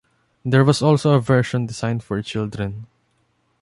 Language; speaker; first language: English; non-native, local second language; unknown